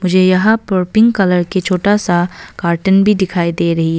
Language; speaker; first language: Hindi; non-native, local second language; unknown